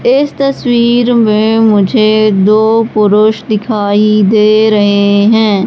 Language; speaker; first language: Hindi; native; Hindi